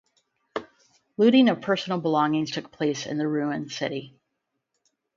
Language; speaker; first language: English; native; English